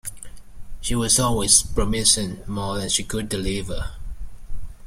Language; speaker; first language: English; native; English